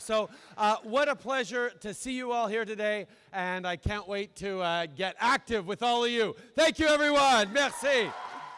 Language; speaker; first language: English; native; English